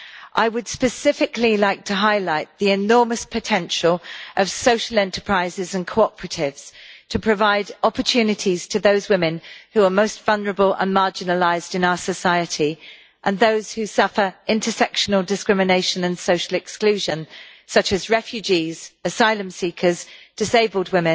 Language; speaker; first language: English; native; English